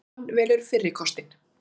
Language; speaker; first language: Icelandic; native; Icelandic